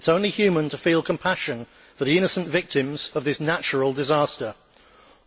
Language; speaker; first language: English; native; English